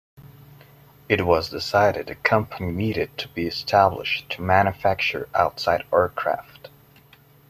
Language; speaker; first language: English; non-native, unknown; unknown